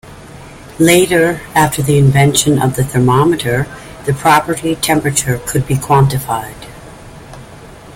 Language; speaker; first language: English; native; English